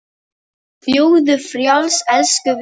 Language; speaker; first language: Icelandic; non-native, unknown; Polish